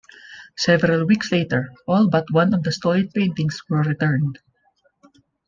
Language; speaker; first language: English; non-native, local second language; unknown